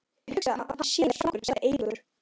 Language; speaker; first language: Icelandic; non-native, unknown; Polish